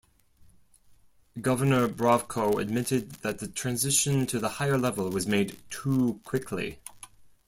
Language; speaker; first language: English; non-native, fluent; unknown